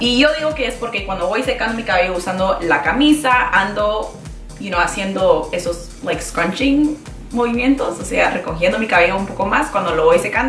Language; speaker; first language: Spanish; early bilingual, other home language; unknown